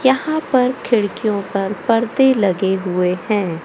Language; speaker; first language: Hindi; native; Hindi